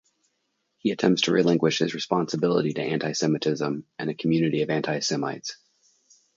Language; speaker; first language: English; native; English